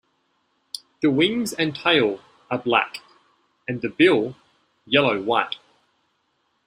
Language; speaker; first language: English; native; English